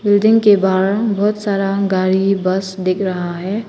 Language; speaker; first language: Hindi; non-native, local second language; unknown